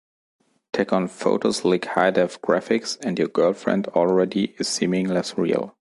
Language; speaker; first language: English; non-native, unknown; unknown